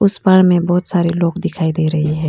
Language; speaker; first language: Hindi; non-native, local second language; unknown